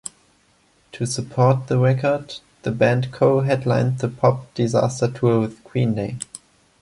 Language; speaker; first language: English; non-native, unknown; German